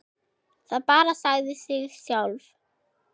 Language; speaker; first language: Icelandic; non-native, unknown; German